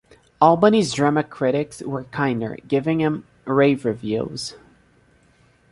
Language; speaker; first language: English; non-native, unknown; Portuguese